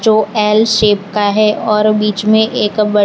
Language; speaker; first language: Hindi; non-native, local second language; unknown